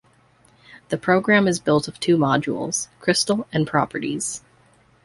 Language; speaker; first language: English; native; English